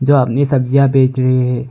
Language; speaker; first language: Hindi; non-native, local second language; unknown